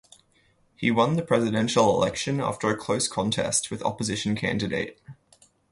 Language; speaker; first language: English; native; English